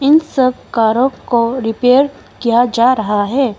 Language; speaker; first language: Hindi; non-native, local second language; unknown